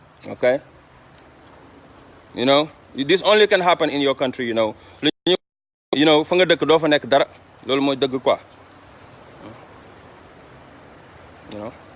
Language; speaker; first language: English; non-native, fluent; Wolof